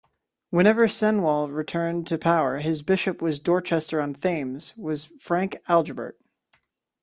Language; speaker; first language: English; native; English